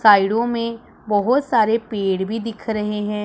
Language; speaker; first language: Hindi; non-native, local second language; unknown